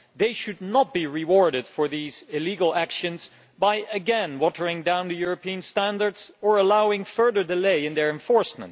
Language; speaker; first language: English; non-native, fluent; Dutch